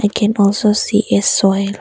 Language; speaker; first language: English; non-native, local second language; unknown